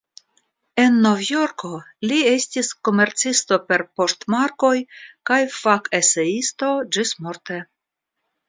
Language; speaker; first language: Esperanto; non-native, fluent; Russian